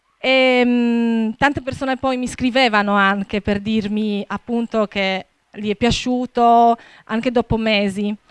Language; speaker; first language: Italian; non-native, fluent; Polish